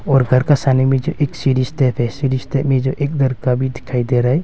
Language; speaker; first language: Hindi; non-native, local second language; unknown